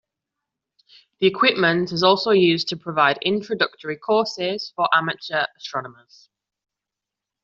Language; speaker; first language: English; non-native, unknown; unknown